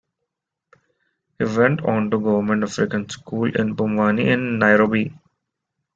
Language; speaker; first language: English; non-native, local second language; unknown